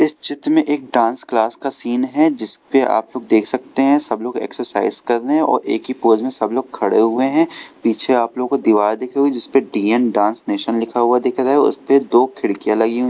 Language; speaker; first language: Hindi; native; Hindi